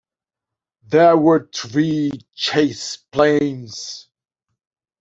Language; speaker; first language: English; non-native, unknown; Dutch